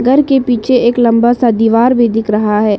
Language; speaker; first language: Hindi; non-native, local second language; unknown